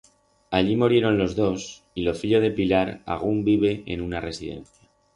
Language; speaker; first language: Aragonese; non-native, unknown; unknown